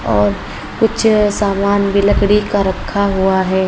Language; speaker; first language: Hindi; native; Hindi